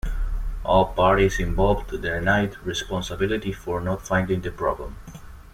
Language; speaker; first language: English; non-native, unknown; Spanish